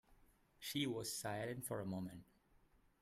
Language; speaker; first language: English; non-native, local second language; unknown